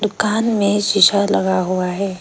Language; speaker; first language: Hindi; non-native, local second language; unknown